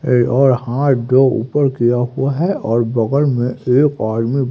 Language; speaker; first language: Hindi; native; Hindi